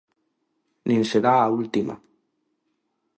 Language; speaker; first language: Galician; non-native, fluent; Spanish